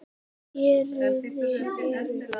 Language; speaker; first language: Icelandic; native; Icelandic